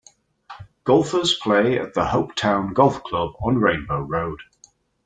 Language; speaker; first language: English; native; English